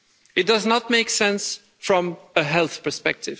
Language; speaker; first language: English; non-native, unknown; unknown